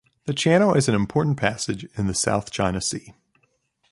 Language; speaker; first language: English; native; English